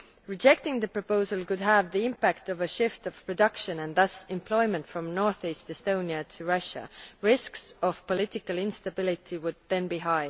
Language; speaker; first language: English; non-native, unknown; Estonian